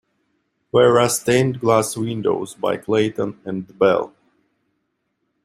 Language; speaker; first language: English; non-native, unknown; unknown